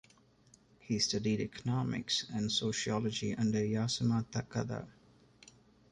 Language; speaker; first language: English; non-native, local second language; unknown